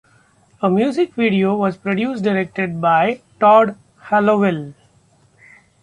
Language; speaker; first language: English; non-native, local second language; Marathi